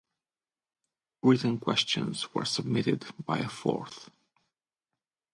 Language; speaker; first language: English; non-native, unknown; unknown